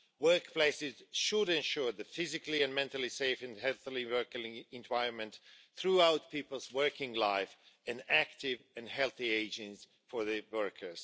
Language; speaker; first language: English; non-native, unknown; Swedish